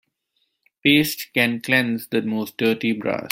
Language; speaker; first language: English; non-native, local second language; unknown